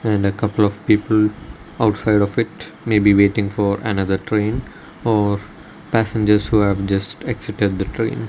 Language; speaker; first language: English; non-native, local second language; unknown